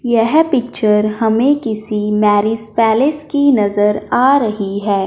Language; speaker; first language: Hindi; non-native, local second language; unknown